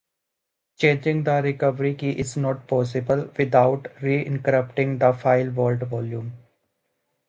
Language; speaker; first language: English; native; English